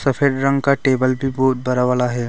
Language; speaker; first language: Hindi; non-native, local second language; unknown